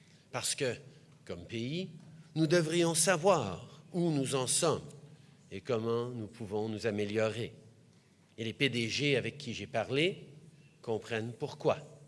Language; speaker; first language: French; early bilingual, heritage; French